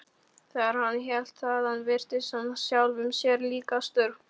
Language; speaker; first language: Icelandic; non-native, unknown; Polish